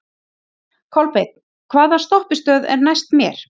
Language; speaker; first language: Icelandic; native; Icelandic